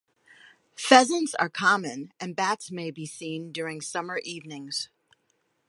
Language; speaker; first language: English; native; English